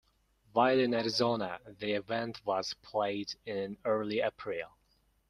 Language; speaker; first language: English; non-native, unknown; Mongolian